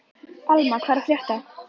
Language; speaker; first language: Icelandic; native; Icelandic